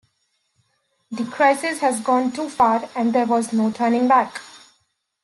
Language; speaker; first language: English; native; English